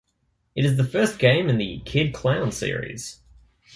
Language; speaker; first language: English; native; English